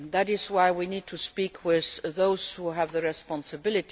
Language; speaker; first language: English; non-native, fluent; Luxembourgish